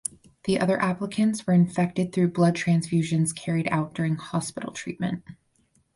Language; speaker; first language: English; native; English